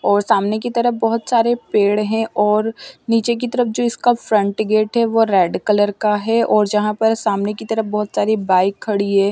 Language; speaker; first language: Hindi; native; Hindi